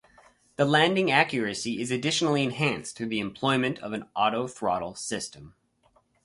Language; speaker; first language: English; native; English